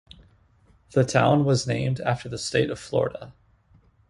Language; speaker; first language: English; native; English